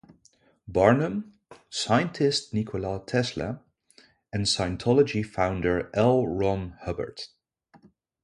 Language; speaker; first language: English; non-native, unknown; Dutch